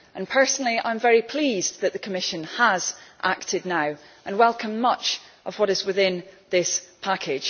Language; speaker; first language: English; native; English